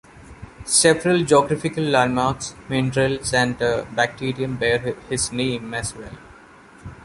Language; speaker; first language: English; non-native, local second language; Malayalam